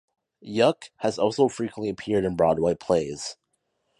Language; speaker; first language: English; native; English